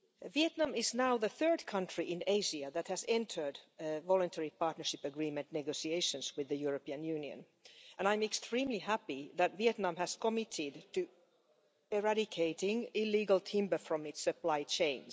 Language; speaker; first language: English; non-native, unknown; Finnish